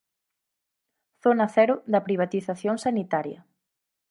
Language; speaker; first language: Galician; native; Galician